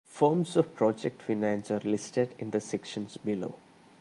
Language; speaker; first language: English; non-native, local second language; Malayalam